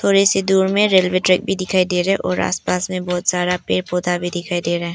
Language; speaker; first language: Hindi; non-native, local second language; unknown